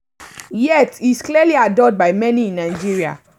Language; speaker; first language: English; non-native, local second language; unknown